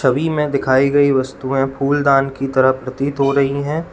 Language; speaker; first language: Hindi; native; Hindi